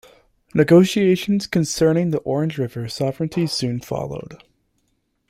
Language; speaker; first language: English; native; English